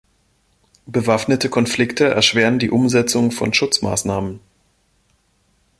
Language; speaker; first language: German; native; German